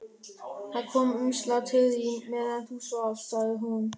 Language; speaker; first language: Icelandic; non-native, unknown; German